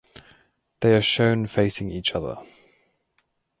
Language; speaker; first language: English; native; English